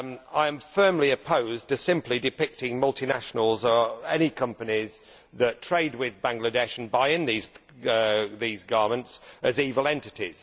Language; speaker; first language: English; native; English